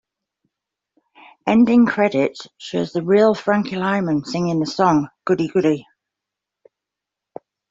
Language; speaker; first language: English; native; English